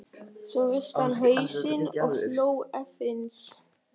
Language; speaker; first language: Icelandic; non-native, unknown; German